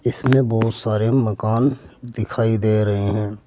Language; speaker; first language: Hindi; native; Hindi